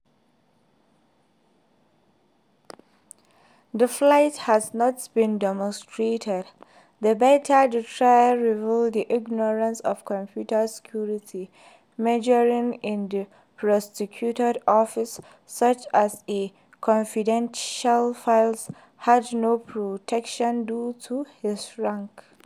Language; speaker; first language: English; non-native, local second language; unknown